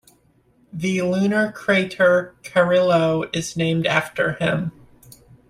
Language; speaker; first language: English; native; English